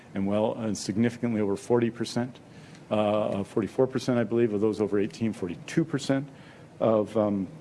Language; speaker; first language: English; native; English